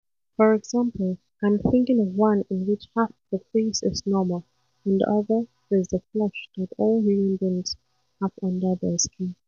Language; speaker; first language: English; non-native, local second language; Hausa